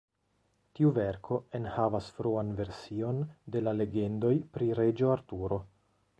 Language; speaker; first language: Esperanto; non-native, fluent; Italian